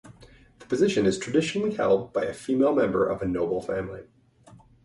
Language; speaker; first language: English; native; English